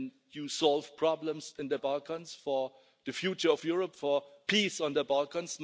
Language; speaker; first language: English; non-native, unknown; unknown